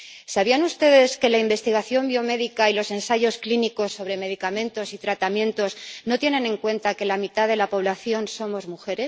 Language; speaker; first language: Spanish; native; Spanish